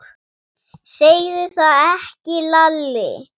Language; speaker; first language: Icelandic; non-native, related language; Swedish